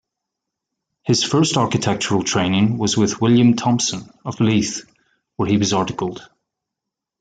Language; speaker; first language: English; native; English